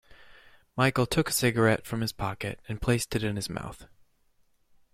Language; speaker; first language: English; native; English